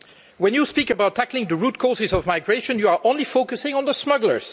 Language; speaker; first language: English; non-native, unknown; French